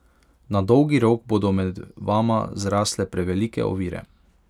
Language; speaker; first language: Slovenian; non-native, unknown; Hungarian